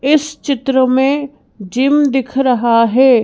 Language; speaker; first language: Hindi; native; Hindi